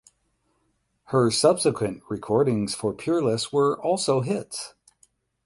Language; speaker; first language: English; native; English